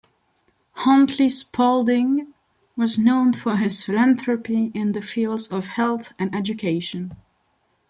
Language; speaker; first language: English; non-native, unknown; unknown